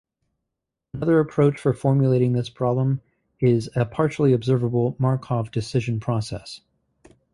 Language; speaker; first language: English; native; English